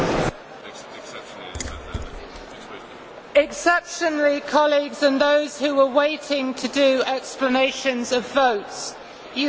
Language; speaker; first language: English; native; English